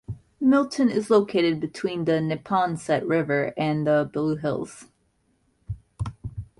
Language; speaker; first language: English; native; English